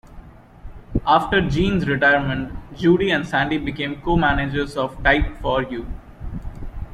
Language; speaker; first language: English; non-native, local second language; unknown